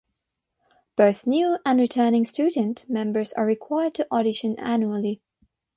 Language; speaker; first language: English; non-native, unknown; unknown